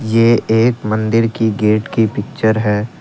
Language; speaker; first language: Hindi; non-native, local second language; Assamese